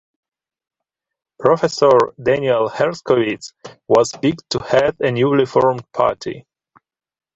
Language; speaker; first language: English; non-native, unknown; Ukrainian